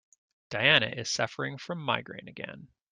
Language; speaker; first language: English; native; English